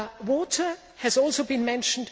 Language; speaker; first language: English; non-native, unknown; German